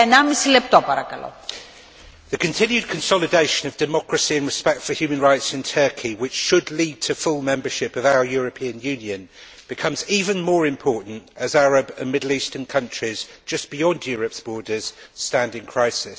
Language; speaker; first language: English; native; English